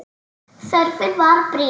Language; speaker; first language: Icelandic; native; Icelandic